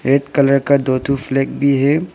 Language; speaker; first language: Hindi; early bilingual, other home language; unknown